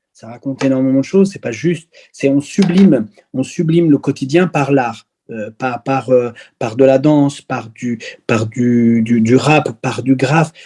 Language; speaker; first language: French; early bilingual, other home language; Arabic